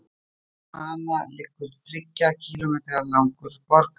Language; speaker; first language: Icelandic; native; Icelandic